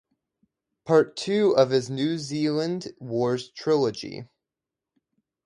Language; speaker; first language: English; native; English